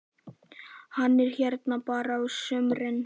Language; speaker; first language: Icelandic; native; Icelandic